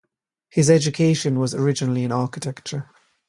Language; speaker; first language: English; native; English